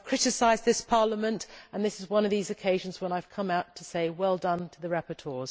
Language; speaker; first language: English; native; English